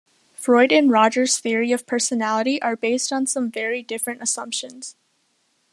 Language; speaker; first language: English; native; English